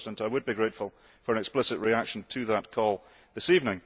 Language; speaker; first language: English; early bilingual, heritage; English